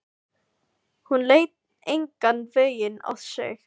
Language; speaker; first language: Icelandic; non-native, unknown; Filipino